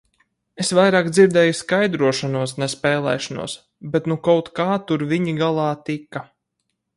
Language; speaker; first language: Latvian; native; Latvian